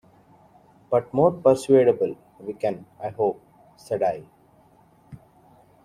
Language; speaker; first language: English; non-native, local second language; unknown